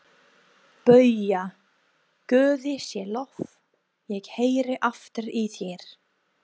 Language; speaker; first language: Icelandic; non-native, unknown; English